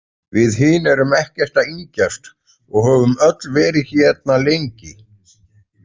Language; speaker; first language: Icelandic; native; Icelandic